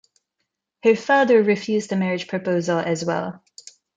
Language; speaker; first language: English; non-native, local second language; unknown